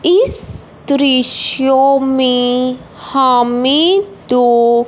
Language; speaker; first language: Hindi; non-native, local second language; Punjabi